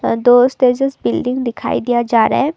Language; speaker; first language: Hindi; non-native, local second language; Assamese